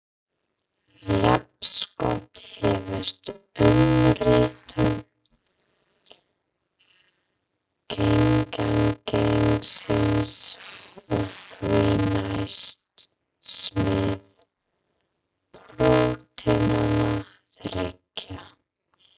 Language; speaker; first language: Icelandic; non-native, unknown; English